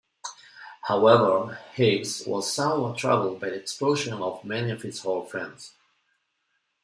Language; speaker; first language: English; non-native, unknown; Spanish